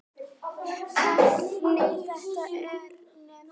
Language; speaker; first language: Icelandic; native; Icelandic